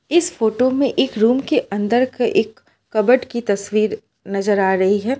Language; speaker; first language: Hindi; non-native, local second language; Gujarati